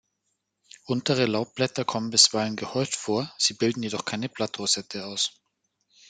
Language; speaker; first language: German; native; German